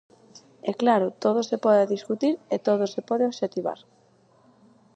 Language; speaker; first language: Galician; native; Galician